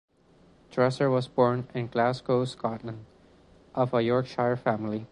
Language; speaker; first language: English; non-native, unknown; Spanish